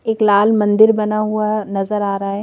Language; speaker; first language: Hindi; native; Hindi